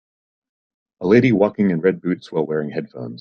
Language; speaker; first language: English; native; English